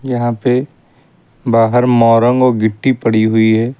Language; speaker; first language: Hindi; native; Hindi